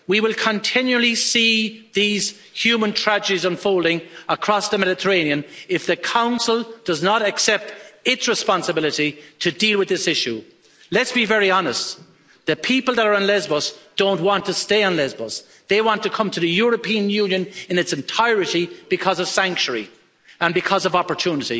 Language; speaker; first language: English; native; English